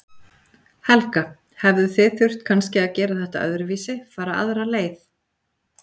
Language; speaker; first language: Icelandic; native; Icelandic